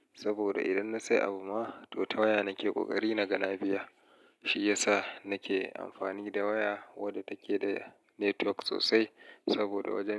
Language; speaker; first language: Hausa; native; Hausa